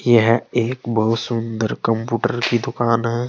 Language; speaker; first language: Hindi; native; Hindi